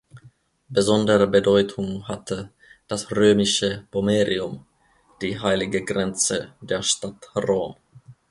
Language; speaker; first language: German; non-native, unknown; Finnish